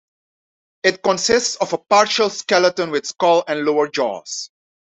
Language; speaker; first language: English; non-native, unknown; Dutch